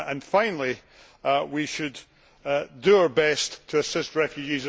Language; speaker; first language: English; native; English